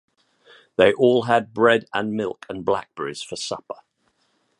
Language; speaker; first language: English; native; English